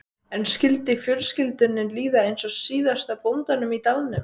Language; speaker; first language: Icelandic; native; Icelandic